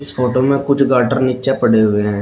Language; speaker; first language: Hindi; native; Hindi